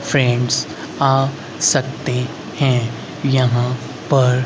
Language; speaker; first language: Hindi; native; Hindi